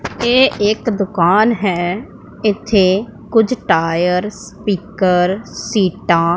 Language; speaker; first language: Hindi; non-native, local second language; Punjabi